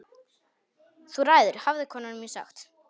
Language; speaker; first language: Icelandic; non-native, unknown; Polish